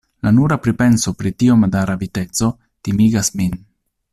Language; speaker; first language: Esperanto; non-native, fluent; Italian